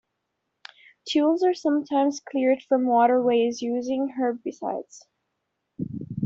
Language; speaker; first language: English; native; English